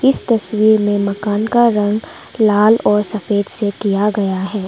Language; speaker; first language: Hindi; non-native, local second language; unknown